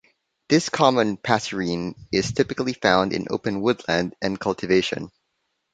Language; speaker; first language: English; non-native, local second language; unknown